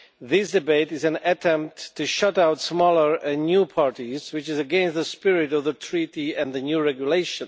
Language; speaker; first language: English; non-native, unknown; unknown